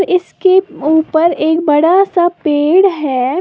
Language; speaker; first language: Hindi; native; Hindi